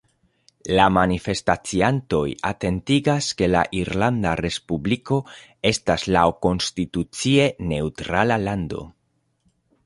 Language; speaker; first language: Esperanto; non-native, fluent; Spanish